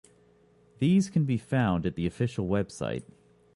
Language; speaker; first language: English; native; English